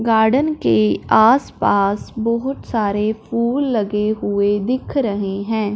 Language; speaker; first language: Hindi; non-native, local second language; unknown